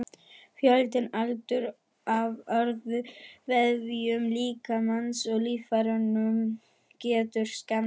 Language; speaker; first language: Icelandic; non-native, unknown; German